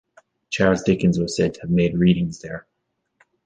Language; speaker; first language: English; native; English